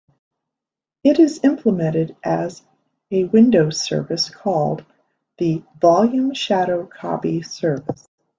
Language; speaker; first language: English; native; English